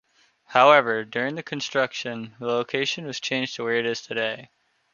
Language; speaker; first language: English; native; English